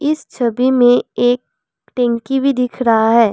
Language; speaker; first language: Hindi; non-native, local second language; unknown